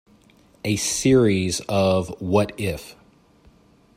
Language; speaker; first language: English; native; English